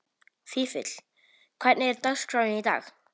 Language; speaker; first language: Icelandic; non-native, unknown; Polish